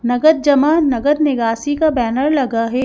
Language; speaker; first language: Hindi; native; Hindi